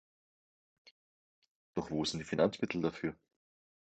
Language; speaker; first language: German; native; German